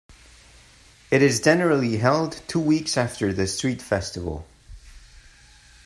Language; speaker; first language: English; non-native, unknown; Spanish